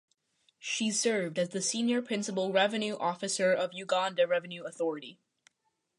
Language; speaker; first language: English; native; English